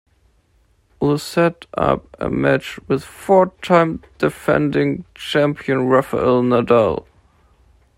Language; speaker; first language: English; non-native, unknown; German